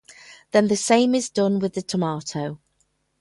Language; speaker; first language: English; native; English